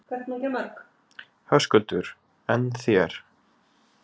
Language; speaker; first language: Icelandic; native; Icelandic